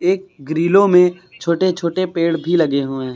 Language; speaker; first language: Hindi; native; Hindi